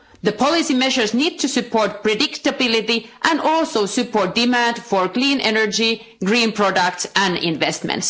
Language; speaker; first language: English; non-native, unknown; Finnish